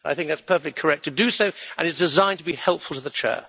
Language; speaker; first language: English; native; English